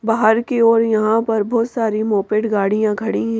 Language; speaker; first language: Hindi; native; Hindi